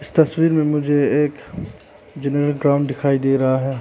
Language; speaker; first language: Hindi; early bilingual, other home language; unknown